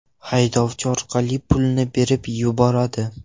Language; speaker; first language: Uzbek; non-native, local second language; Russian